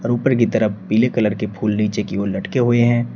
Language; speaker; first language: Hindi; native; Hindi